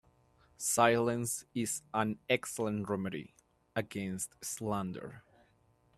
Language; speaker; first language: English; native; English